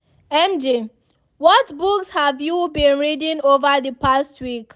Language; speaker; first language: English; non-native, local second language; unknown